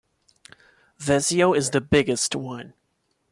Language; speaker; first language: English; non-native, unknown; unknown